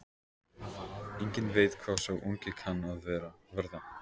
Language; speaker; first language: Icelandic; native; Icelandic